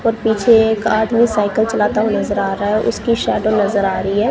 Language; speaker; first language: Hindi; non-native, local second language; Punjabi